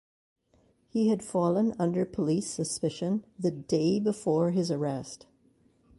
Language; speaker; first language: English; native; English